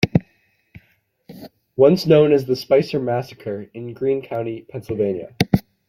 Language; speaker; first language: English; native; English